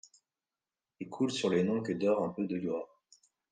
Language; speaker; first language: French; native; French